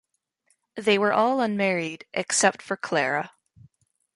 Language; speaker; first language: English; native; English